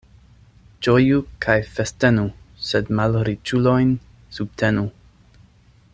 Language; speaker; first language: Esperanto; non-native, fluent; English